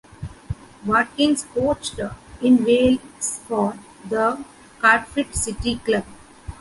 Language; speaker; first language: English; non-native, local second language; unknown